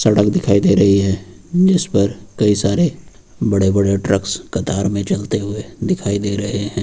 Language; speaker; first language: Hindi; native; Hindi